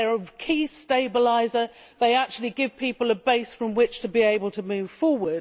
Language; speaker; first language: English; native; English